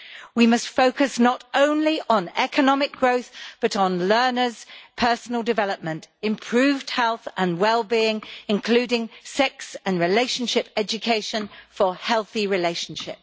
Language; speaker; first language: English; native; English